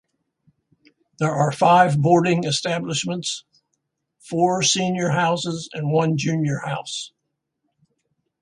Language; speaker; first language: English; native; English